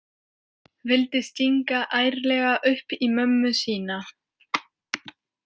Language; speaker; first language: Icelandic; non-native, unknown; French